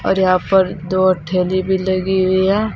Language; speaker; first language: Hindi; native; Hindi